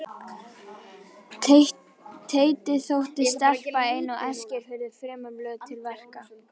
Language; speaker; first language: Icelandic; native; Icelandic